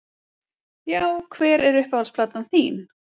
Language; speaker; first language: Icelandic; native; Icelandic